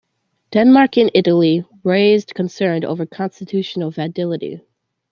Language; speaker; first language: English; native; English